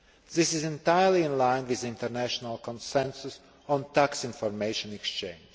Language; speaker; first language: English; non-native, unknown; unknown